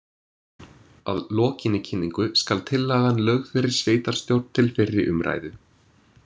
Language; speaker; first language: Icelandic; non-native, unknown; English